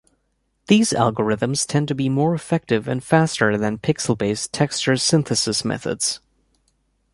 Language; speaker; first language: English; native; English